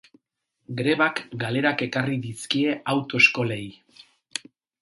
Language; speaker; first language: Basque; non-native, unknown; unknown